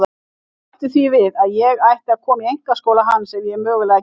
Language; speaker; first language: Icelandic; native; Icelandic